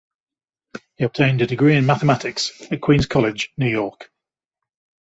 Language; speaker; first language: English; native; English